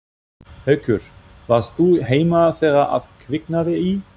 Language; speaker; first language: Icelandic; non-native, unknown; German